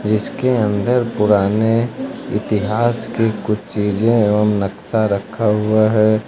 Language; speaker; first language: Hindi; native; Hindi